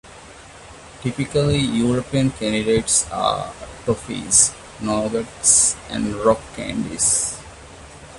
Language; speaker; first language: English; non-native, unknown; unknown